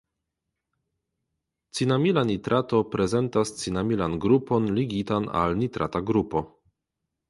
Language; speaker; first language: Esperanto; non-native, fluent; Polish